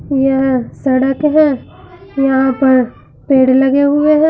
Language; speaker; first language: Hindi; native; Hindi